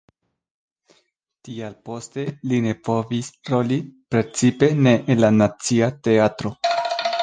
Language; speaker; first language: Esperanto; non-native, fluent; Spanish